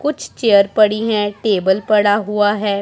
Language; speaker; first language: Hindi; non-native, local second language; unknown